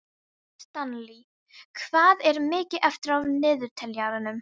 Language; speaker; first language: Icelandic; non-native, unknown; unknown